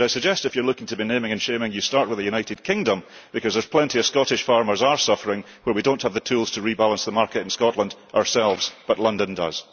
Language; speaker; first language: English; early bilingual, heritage; English